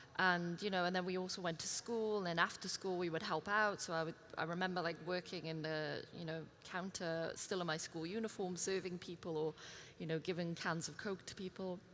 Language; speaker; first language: English; early bilingual, other home language; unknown